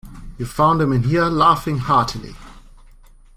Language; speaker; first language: English; non-native, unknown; German